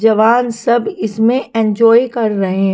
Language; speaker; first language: Hindi; non-native, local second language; Punjabi